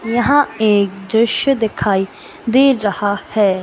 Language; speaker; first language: Hindi; native; Hindi